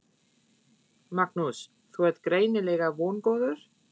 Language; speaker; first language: Icelandic; non-native, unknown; German